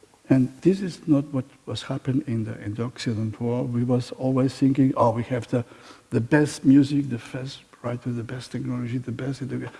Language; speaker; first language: English; non-native, fluent; Catalan